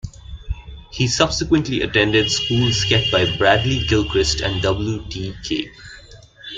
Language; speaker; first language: English; non-native, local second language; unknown